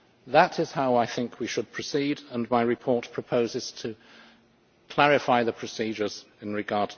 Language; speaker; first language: English; native; English